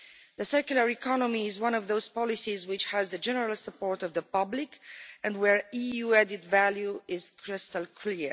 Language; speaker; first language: English; non-native, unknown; Romanian